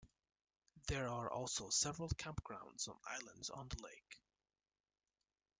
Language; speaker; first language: English; native; English